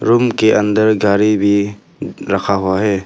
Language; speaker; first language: Hindi; non-native, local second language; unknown